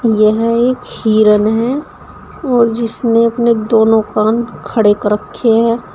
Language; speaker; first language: Hindi; native; Hindi